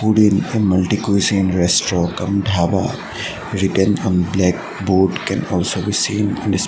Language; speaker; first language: English; non-native, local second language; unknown